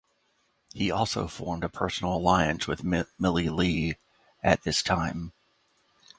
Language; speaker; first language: English; native; English